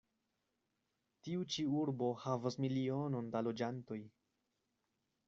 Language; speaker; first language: Esperanto; non-native, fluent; Spanish